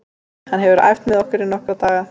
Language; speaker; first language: Icelandic; native; Icelandic